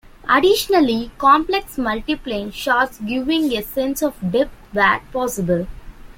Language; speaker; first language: English; non-native, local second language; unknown